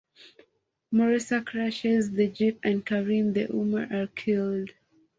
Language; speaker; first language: English; non-native, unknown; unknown